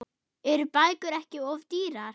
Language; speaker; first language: Icelandic; non-native, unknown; German